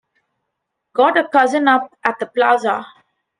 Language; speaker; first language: English; non-native, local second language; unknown